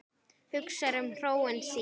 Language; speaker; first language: Icelandic; native; Icelandic